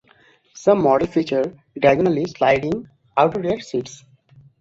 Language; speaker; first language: English; non-native, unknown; Bangla